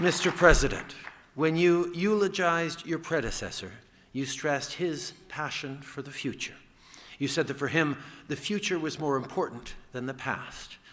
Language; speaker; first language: English; native; English